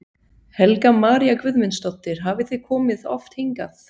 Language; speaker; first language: Icelandic; non-native, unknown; Swiss German